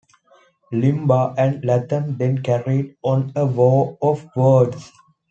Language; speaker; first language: English; non-native, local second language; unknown